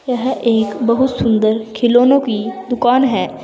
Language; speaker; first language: Hindi; native; Hindi